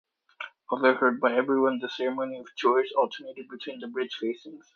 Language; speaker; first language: English; native; English